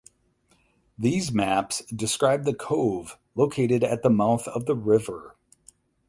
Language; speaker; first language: English; native; English